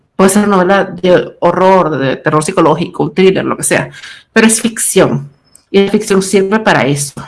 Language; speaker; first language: Spanish; native; Spanish